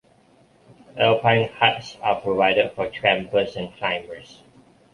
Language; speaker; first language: English; non-native, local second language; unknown